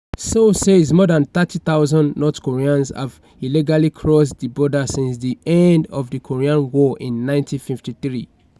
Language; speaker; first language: English; non-native, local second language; Yoruba